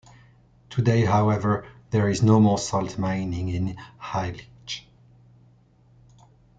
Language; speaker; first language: English; non-native, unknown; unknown